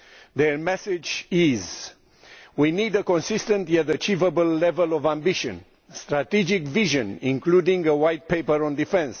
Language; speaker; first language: English; non-native, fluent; Romanian